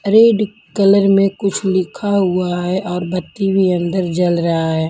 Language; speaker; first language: Hindi; non-native, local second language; Punjabi